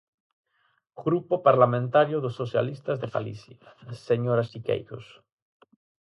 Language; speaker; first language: Galician; native; Galician